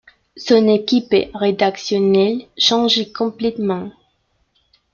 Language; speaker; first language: French; non-native, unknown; Spanish